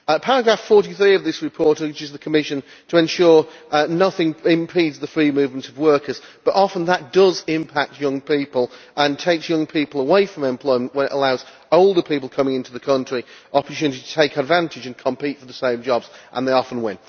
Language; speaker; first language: English; native; English